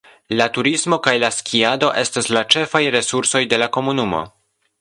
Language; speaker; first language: Esperanto; non-native, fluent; Polish